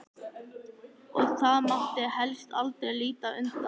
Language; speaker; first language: Icelandic; native; Icelandic